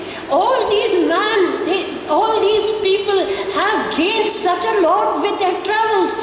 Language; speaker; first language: English; non-native, local second language; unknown